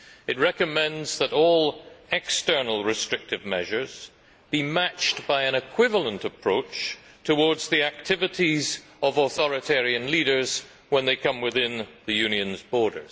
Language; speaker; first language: English; native; English